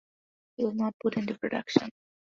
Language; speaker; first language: English; non-native, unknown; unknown